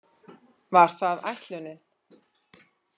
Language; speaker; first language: Icelandic; native; Icelandic